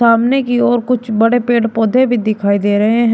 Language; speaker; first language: Hindi; native; Hindi